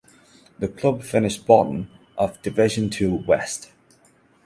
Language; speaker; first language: English; non-native, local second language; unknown